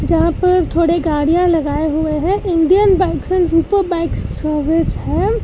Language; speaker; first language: Hindi; non-native, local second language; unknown